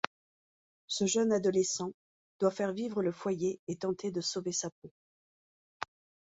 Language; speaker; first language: French; native; French